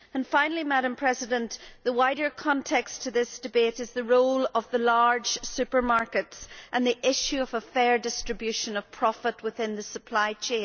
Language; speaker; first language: English; native; English